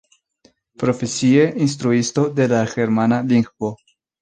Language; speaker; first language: Esperanto; non-native, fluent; Spanish